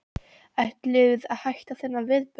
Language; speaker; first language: Icelandic; non-native, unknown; Polish